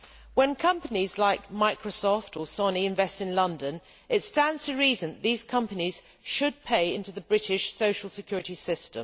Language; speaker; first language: English; native; English